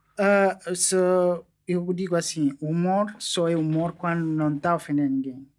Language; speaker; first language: Portuguese; non-native, local second language; Upper Guinea Crioulo